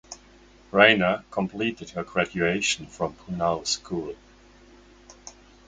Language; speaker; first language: English; non-native, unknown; German